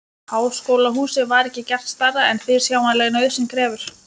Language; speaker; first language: Icelandic; non-native, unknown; Lithuanian